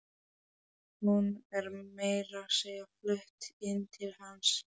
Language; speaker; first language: Icelandic; non-native, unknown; Polish